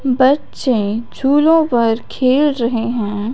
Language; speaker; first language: Hindi; non-native, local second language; Punjabi